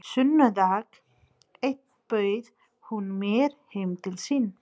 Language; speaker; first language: Icelandic; non-native, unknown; Nepali